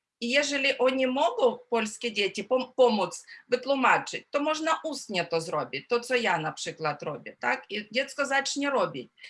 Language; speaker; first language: Polish; non-native, related language; Ukrainian